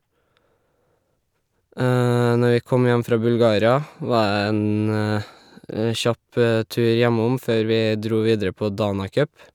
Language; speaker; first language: Norwegian; native; Norwegian